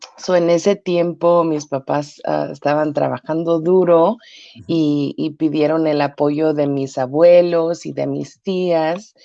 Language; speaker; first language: Spanish; early bilingual, heritage; Spanish